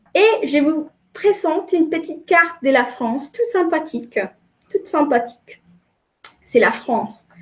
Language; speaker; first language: French; non-native, fluent; Spanish